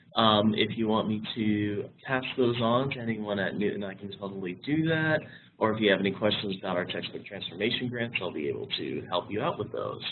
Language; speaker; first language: English; native; English